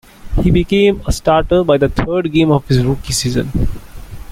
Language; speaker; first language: English; non-native, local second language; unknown